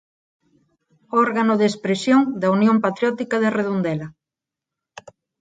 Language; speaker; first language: Galician; non-native, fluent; Spanish